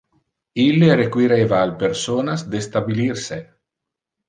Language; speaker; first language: Interlingua; non-native, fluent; Italian